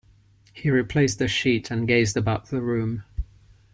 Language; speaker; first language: English; non-native, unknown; Ligurian